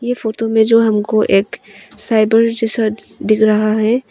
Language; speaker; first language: Hindi; early bilingual, other home language; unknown